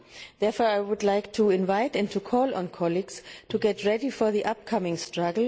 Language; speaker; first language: English; non-native, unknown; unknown